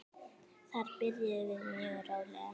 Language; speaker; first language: Icelandic; native; Icelandic